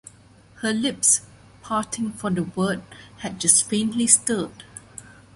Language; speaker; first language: English; non-native, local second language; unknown